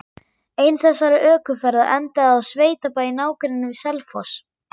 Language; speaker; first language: Icelandic; non-native, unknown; German